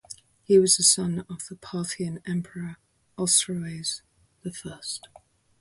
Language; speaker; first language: English; native; English